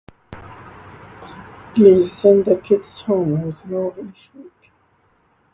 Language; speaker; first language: English; non-native, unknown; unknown